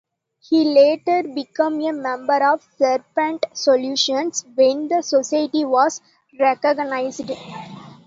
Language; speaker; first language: English; non-native, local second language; Tamil